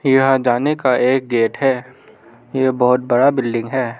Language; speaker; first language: Hindi; non-native, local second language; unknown